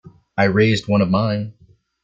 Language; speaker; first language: English; native; English